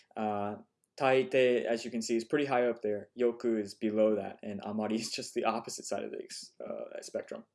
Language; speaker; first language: English; native; English